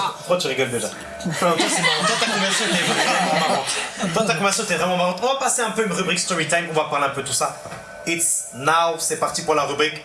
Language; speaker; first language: French; native; French